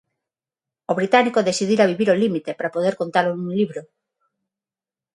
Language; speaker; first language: Galician; non-native, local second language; Spanish